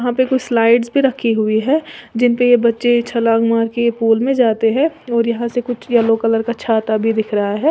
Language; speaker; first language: Hindi; native; Hindi